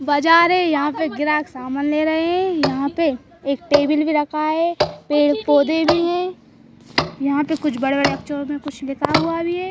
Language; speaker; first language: Hindi; native; Hindi